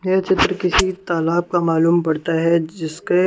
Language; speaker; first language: Hindi; non-native, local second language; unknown